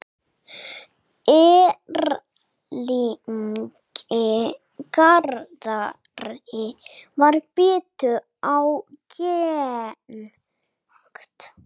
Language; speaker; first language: Icelandic; non-native, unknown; English